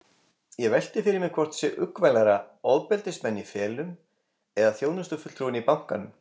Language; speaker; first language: Icelandic; native; Icelandic